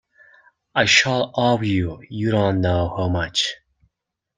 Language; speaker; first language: English; non-native, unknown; Mongolian